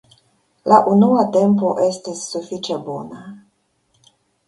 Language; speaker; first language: Esperanto; non-native, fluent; Russian